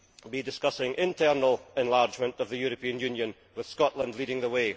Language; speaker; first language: English; native; English